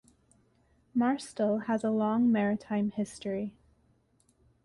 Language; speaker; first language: English; native; English